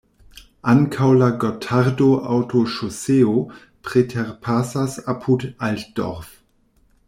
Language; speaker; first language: Esperanto; non-native, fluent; German